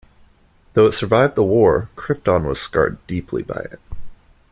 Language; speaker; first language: English; native; English